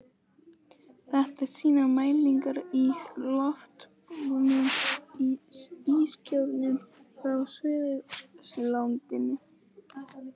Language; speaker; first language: Icelandic; non-native, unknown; Polish